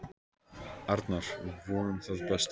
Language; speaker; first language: Icelandic; native; Icelandic